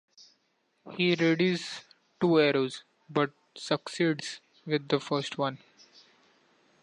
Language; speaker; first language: English; non-native, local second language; Marathi